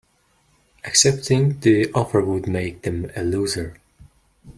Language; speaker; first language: English; non-native, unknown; Mongolian